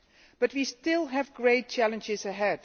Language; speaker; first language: English; non-native, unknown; Dutch